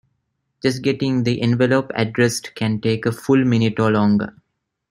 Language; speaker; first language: English; non-native, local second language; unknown